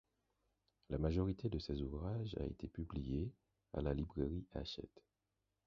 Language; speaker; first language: French; non-native, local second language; Haitian Creole